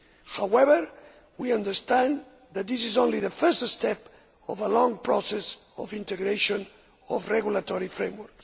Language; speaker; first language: English; non-native, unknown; Spanish